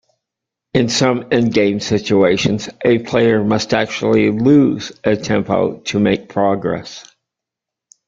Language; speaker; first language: English; native; English